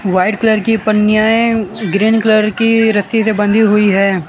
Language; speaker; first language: Hindi; non-native, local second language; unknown